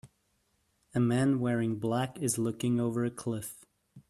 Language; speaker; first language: English; native; English